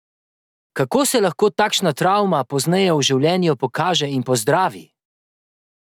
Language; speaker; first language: Slovenian; native; Slovenian